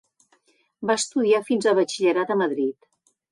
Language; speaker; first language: Catalan; native; Catalan